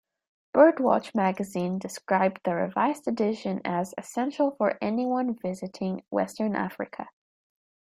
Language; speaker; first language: English; native; English